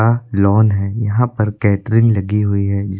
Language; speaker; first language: Hindi; native; Hindi